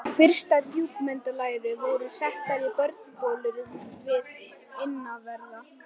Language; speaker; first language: Icelandic; native; Icelandic